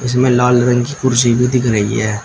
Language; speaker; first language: Hindi; native; Hindi